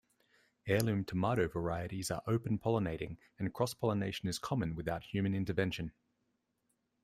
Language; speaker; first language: English; native; English